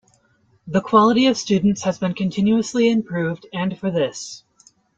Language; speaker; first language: English; native; English